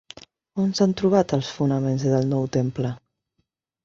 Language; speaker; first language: Catalan; non-native, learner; Spanish